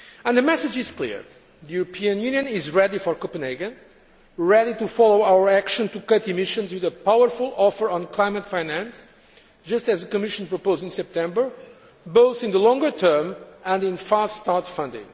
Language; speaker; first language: English; non-native, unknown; Portuguese